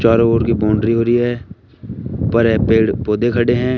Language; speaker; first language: Hindi; native; Hindi